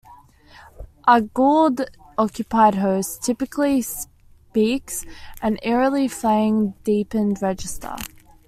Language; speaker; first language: English; native; English